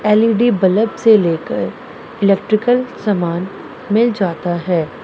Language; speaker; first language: Hindi; non-native, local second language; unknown